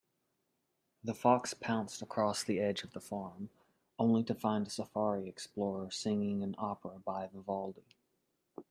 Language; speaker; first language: English; native; English